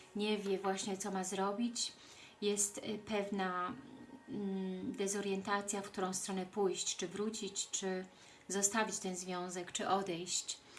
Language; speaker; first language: Polish; early bilingual, heritage; Polish